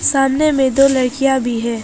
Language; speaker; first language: Hindi; non-native, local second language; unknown